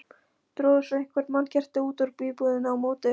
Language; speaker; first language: Icelandic; non-native, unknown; Polish